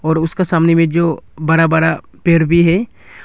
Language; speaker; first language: Hindi; non-native, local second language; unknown